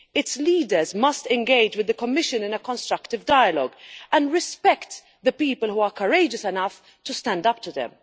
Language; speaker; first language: English; non-native, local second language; Maltese